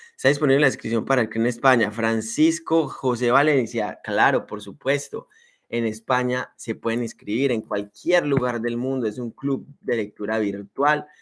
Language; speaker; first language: Spanish; native; Spanish